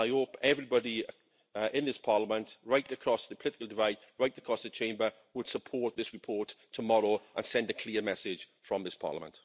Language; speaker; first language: English; native; English